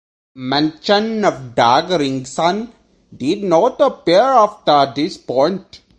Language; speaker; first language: English; native; English